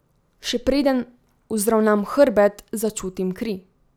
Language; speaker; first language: Slovenian; native; Slovenian